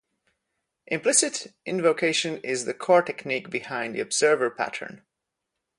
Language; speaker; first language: English; non-native, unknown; Polish